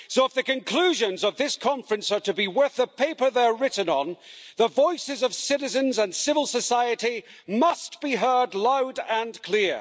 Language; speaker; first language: English; native; English